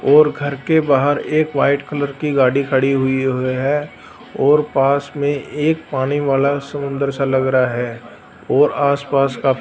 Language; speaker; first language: Hindi; non-native, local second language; Punjabi